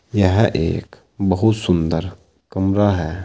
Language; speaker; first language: Hindi; native; Hindi